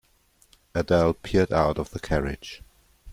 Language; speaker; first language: English; non-native, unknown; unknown